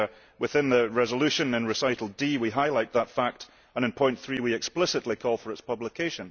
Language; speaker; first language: English; early bilingual, heritage; English